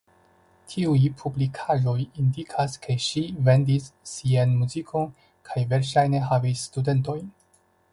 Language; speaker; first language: Esperanto; non-native, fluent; Chinese